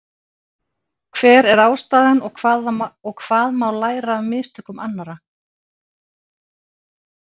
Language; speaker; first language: Icelandic; native; Icelandic